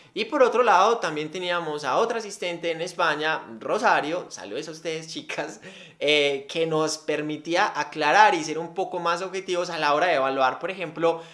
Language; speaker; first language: Spanish; native; Spanish